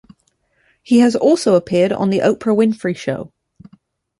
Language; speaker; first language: English; native; English